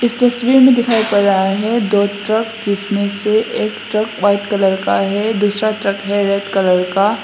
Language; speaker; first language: Hindi; non-native, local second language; Bangla